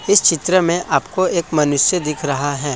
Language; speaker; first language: Hindi; non-native, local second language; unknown